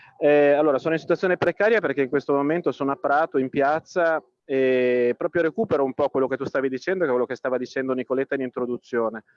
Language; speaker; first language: Italian; native; Italian